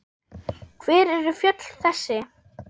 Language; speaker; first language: Icelandic; non-native, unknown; German